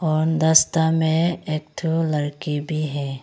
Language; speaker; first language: Hindi; early bilingual, other home language; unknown